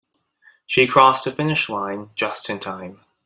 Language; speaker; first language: English; native; English